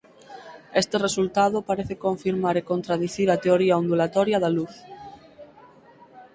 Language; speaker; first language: Galician; native; Galician